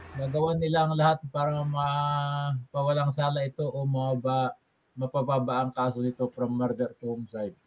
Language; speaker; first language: Filipino; non-native, local second language; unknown